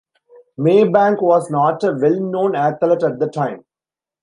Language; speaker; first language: English; non-native, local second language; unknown